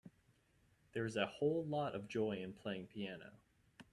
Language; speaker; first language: English; native; English